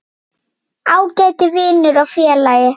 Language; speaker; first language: Icelandic; native; Icelandic